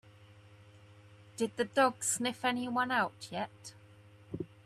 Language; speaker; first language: English; native; English